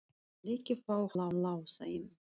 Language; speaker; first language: Icelandic; non-native, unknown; Russian